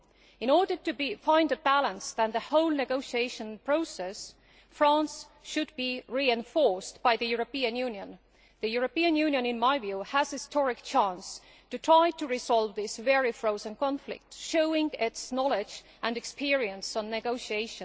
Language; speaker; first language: English; non-native, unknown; Estonian